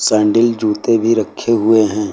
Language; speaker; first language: Hindi; native; Hindi